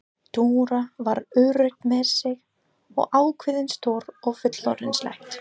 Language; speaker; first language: Icelandic; non-native, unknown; English